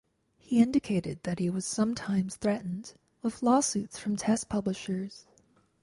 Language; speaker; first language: English; native; English